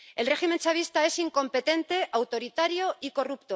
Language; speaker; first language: Spanish; native; Spanish